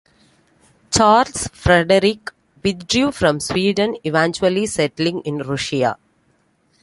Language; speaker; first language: English; non-native, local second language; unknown